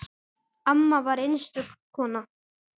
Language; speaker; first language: Icelandic; native; Icelandic